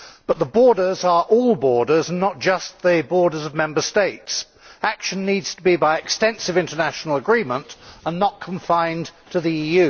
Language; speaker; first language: English; native; English